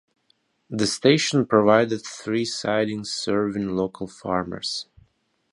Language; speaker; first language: English; non-native, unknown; Russian